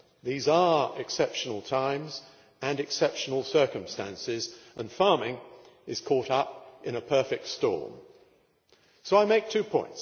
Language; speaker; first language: English; native; English